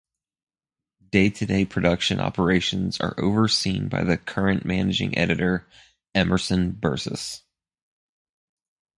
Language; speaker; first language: English; native; English